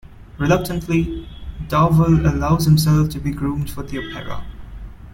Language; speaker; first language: English; non-native, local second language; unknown